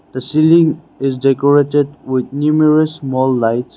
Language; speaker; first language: English; non-native, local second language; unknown